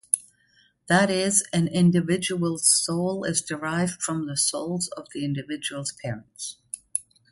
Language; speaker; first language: English; non-native, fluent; German